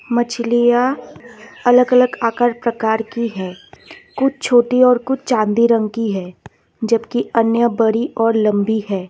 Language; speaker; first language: Hindi; non-native, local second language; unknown